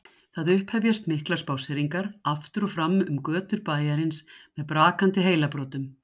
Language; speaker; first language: Icelandic; native; Icelandic